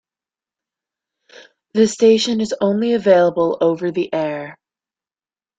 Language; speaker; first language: English; native; English